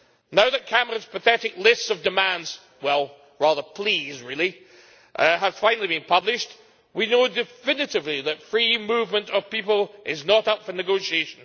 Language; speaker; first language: English; native; English